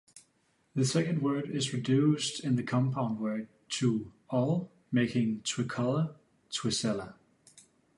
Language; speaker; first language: English; non-native, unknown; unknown